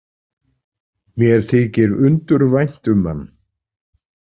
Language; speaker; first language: Icelandic; native; Icelandic